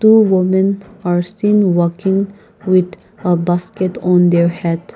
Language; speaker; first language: English; non-native, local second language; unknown